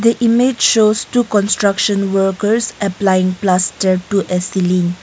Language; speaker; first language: English; non-native, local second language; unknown